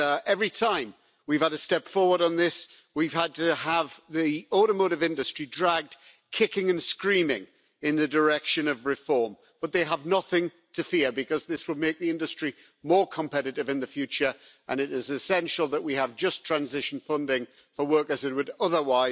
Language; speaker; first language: English; native; English